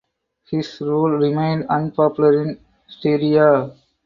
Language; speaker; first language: English; non-native, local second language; Tamil